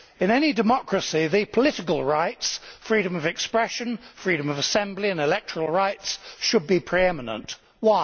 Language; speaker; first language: English; native; English